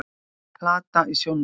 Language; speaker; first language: Icelandic; native; Icelandic